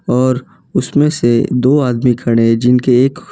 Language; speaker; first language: Hindi; non-native, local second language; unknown